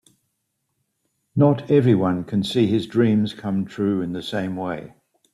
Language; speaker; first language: English; native; English